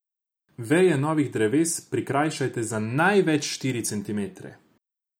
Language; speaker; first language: Slovenian; non-native, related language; Croatian